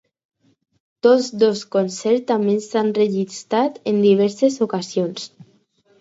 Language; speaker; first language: Catalan; non-native, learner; Spanish